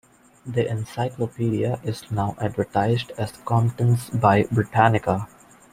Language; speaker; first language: English; non-native, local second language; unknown